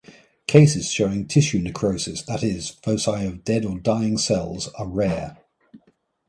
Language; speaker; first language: English; native; English